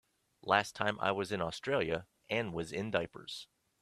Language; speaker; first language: English; native; English